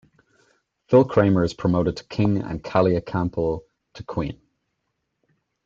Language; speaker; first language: English; native; English